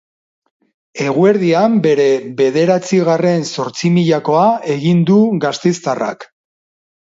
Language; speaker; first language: Basque; non-native, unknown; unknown